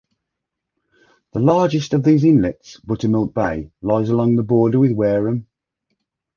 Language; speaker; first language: English; native; English